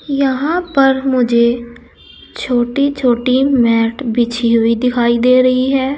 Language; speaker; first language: Hindi; native; Hindi